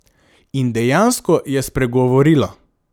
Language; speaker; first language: Slovenian; non-native, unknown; Macedonian